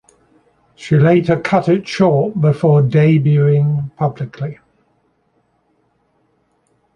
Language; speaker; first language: English; native; English